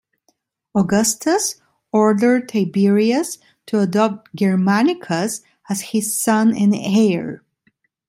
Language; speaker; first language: English; non-native, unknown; Italian